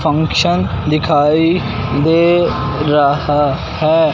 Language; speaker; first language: Hindi; non-native, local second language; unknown